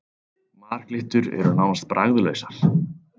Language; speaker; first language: Icelandic; native; Icelandic